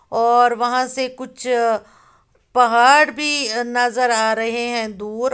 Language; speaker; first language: Hindi; native; Hindi